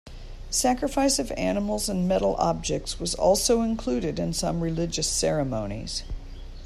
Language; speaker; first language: English; native; English